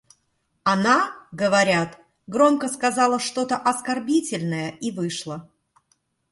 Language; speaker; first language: Russian; native; Russian